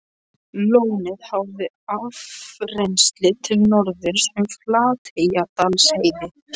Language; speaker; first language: Icelandic; non-native, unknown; Polish